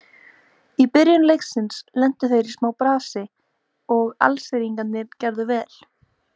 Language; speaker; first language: Icelandic; native; Icelandic